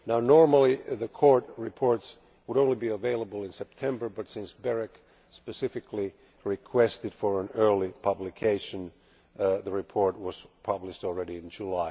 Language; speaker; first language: English; non-native, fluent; Finnish